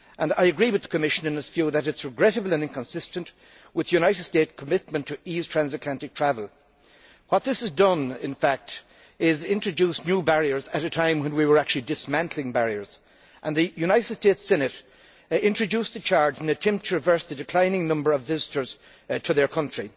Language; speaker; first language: English; native; English